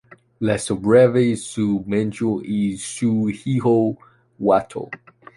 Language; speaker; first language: Spanish; non-native, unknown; Chinese